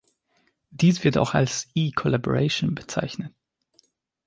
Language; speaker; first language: German; non-native, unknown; Hungarian